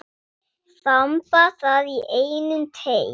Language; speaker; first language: Icelandic; non-native, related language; Swedish